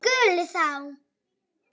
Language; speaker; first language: Icelandic; non-native, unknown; Polish